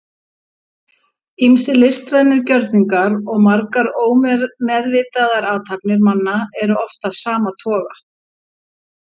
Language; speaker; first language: Icelandic; native; Icelandic